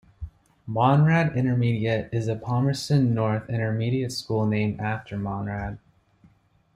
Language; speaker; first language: English; native; English